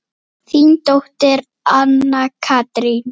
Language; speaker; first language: Icelandic; native; Icelandic